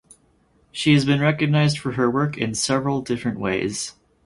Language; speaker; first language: English; native; English